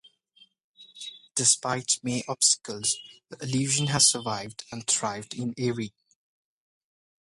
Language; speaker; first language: English; non-native, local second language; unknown